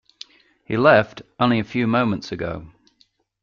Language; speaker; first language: English; native; English